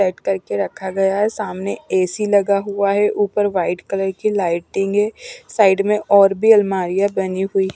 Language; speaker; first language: Hindi; non-native, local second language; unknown